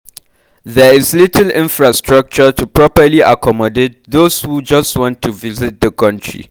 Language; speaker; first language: English; non-native, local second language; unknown